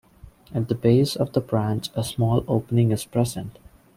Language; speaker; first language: English; non-native, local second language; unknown